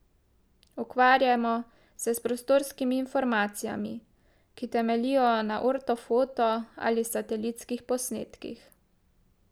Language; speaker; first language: Slovenian; native; Slovenian